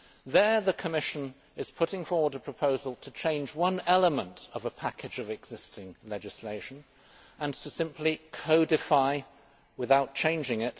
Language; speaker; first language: English; native; English